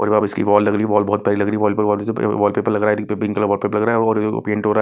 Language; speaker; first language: Hindi; non-native, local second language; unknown